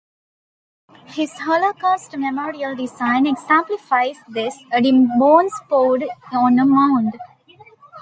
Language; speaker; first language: English; non-native, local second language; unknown